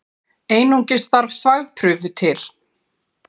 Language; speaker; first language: Icelandic; native; Icelandic